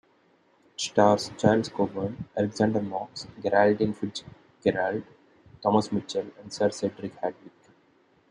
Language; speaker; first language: English; non-native, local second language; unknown